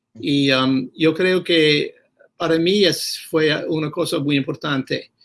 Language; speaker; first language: Spanish; non-native, fluent; English